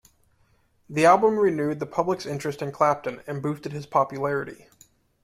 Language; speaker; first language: English; native; English